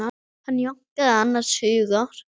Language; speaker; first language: Icelandic; native; Icelandic